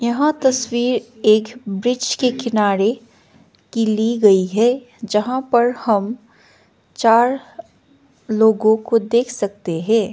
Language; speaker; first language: Hindi; non-native, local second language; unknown